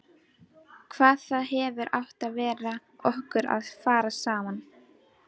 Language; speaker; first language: Icelandic; native; Icelandic